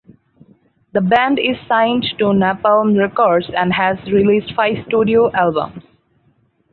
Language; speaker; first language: English; non-native, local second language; Bangla